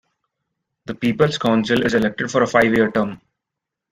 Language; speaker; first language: English; non-native, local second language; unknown